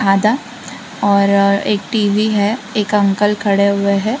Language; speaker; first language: Hindi; non-native, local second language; Gujarati